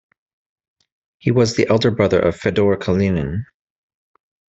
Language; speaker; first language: English; native; English